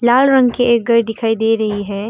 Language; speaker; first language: Hindi; non-native, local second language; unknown